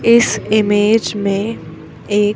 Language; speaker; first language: Hindi; native; Hindi